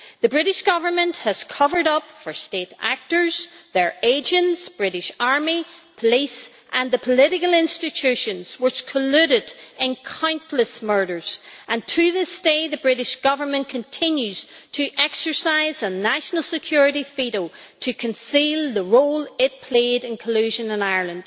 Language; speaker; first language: English; native; English